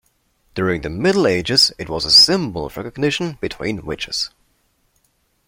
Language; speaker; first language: English; non-native, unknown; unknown